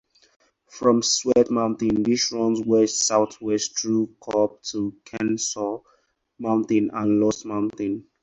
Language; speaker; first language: English; non-native, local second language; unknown